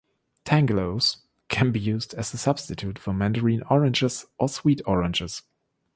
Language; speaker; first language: English; non-native, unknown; German